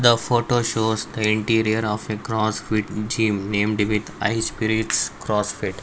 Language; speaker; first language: English; non-native, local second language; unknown